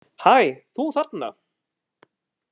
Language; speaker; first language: Icelandic; non-native, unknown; Italian